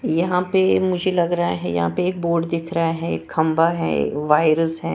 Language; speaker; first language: Hindi; non-native, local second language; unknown